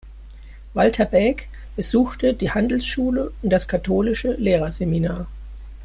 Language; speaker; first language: German; native; German